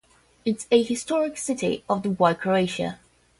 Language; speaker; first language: English; non-native, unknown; Portuguese